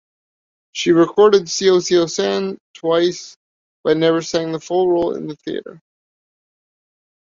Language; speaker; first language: English; native; English